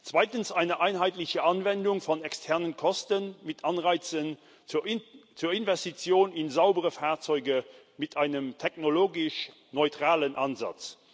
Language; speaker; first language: German; non-native, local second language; Luxembourgish